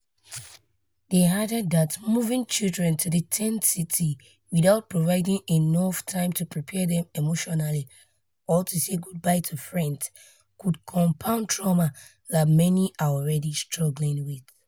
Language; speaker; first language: English; non-native, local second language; Yoruba